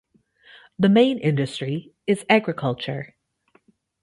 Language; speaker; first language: English; native; English